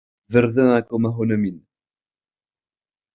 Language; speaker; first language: Icelandic; non-native, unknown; French